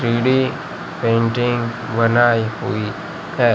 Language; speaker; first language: Hindi; non-native, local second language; Gujarati